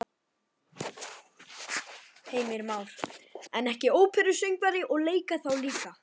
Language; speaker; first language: Icelandic; native; Icelandic